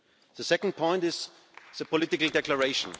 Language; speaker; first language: English; non-native, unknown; German